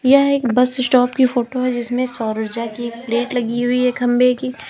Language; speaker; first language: Hindi; native; Hindi